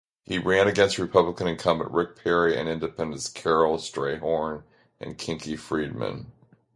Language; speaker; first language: English; native; English